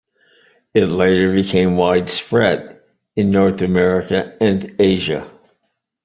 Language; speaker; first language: English; native; English